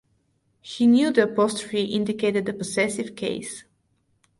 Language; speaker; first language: English; non-native, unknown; Bulgarian